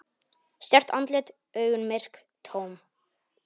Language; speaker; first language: Icelandic; non-native, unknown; Polish